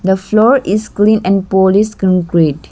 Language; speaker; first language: English; non-native, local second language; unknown